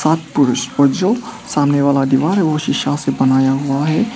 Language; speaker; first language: Hindi; non-native, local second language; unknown